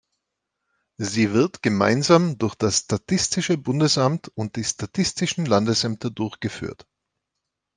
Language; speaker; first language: German; native; German